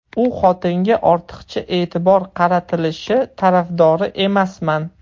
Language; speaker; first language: Uzbek; non-native, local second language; Russian